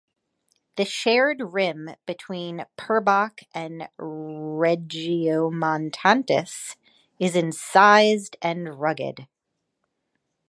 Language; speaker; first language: English; native; English